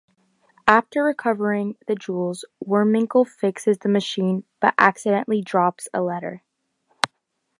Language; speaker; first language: English; native; English